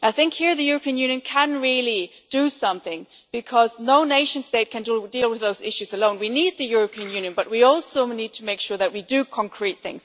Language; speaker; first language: English; non-native, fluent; German